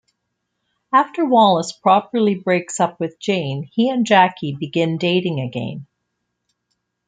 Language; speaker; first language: English; native; English